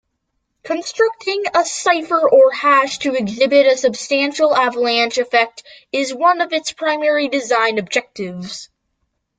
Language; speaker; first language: English; native; English